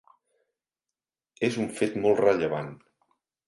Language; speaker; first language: Catalan; native; Catalan